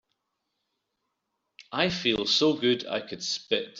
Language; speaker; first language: English; native; English